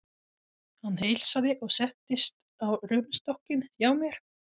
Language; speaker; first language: Icelandic; non-native, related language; Swedish